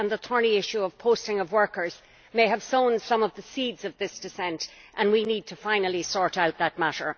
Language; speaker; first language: English; native; English